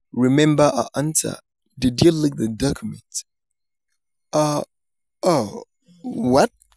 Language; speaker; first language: English; non-native, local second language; Yoruba